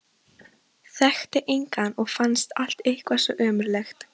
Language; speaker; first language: Icelandic; non-native, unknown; Polish